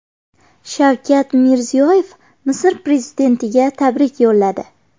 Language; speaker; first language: Uzbek; native; Uzbek